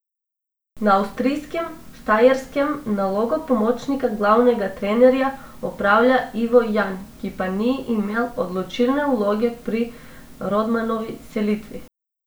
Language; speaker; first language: Slovenian; non-native, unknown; Macedonian